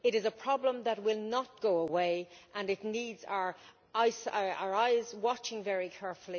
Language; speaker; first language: English; native; English